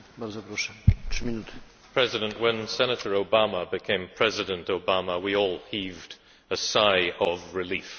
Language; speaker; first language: English; native; English